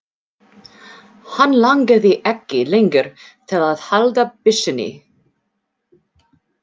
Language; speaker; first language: Icelandic; non-native, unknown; English